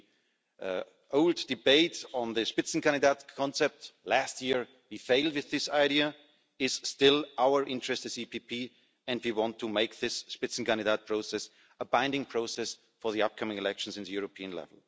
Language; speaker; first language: English; non-native, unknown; German